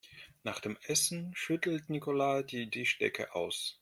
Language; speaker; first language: German; non-native, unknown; Russian